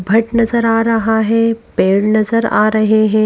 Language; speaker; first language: Hindi; native; Hindi